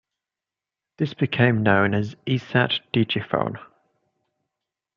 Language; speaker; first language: English; native; English